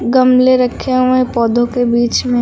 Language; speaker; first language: Hindi; native; Hindi